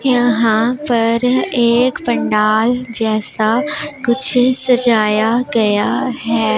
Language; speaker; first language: Hindi; non-native, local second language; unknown